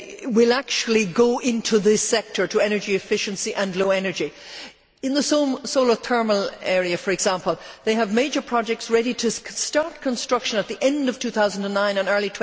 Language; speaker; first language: English; native; English